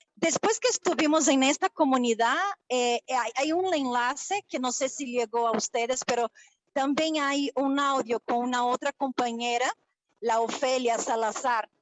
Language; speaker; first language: Spanish; non-native, related language; Portuguese